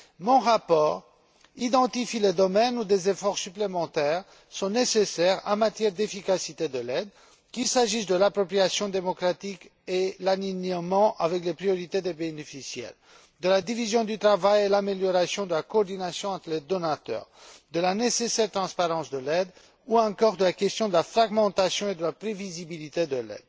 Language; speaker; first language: French; non-native, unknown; Romanian